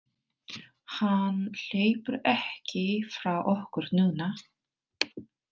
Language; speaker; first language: Icelandic; non-native, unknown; Korean